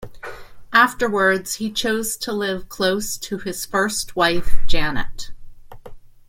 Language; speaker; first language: English; native; English